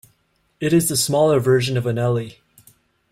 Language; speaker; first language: English; native; English